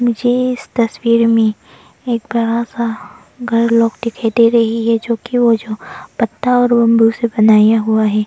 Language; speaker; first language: Hindi; non-native, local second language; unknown